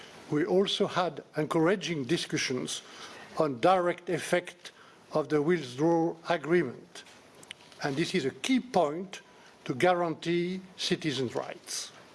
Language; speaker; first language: English; non-native, fluent; French